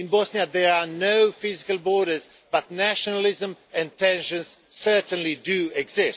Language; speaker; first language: English; non-native, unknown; Swedish